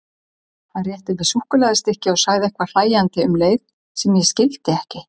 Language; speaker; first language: Icelandic; native; Icelandic